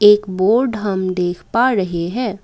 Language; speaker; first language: Hindi; non-native, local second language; Assamese